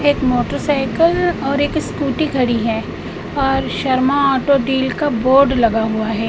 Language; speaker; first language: Hindi; native; Hindi